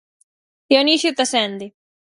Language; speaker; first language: Galician; native; Galician